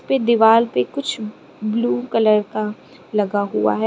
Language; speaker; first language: Hindi; non-native, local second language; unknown